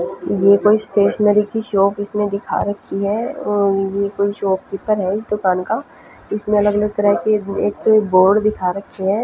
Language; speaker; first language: Hindi; non-native, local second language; Punjabi